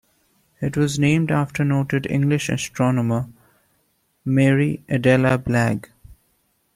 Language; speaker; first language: English; non-native, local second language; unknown